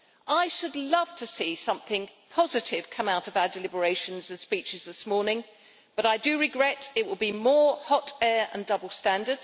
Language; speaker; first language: English; native; English